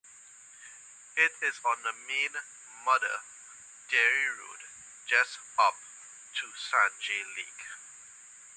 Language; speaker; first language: English; native; English